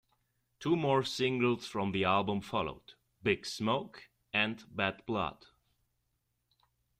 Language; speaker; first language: English; non-native, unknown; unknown